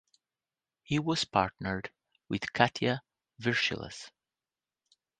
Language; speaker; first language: English; non-native, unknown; Portuguese